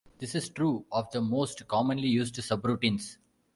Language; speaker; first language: English; non-native, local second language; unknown